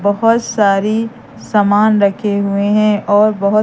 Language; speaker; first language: Hindi; native; Hindi